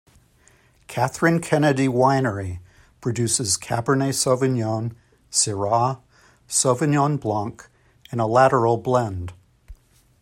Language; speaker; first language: English; native; English